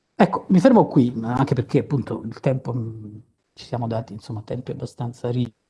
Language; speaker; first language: Italian; native; Italian